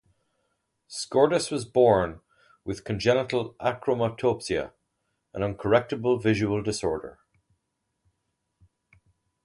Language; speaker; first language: English; native; English